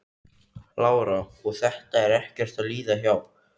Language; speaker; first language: Icelandic; native; Icelandic